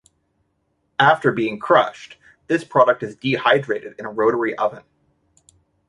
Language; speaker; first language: English; native; English